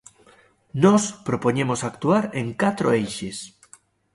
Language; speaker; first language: Galician; native; Galician